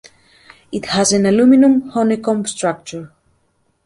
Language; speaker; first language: English; native; English